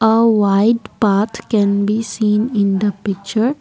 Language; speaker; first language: English; non-native, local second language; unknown